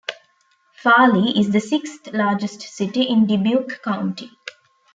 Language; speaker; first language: English; non-native, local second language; Tamil